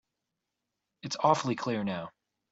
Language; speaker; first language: English; native; English